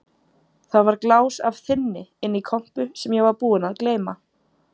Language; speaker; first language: Icelandic; native; Icelandic